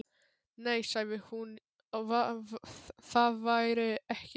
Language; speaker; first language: Icelandic; non-native, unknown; Polish